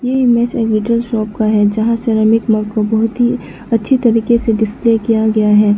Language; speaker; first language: Hindi; non-native, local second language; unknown